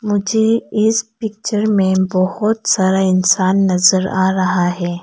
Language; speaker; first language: Hindi; non-native, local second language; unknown